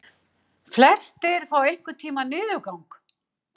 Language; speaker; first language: Icelandic; native; Icelandic